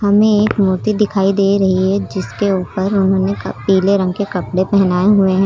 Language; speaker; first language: Hindi; native; Hindi